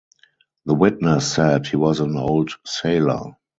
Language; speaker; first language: English; non-native, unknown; German